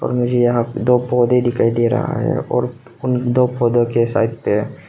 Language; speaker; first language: Hindi; non-native, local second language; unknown